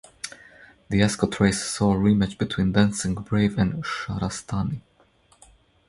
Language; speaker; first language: English; non-native, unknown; Croatian